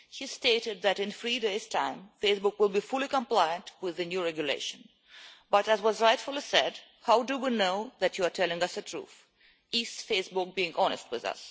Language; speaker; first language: English; non-native, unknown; Russian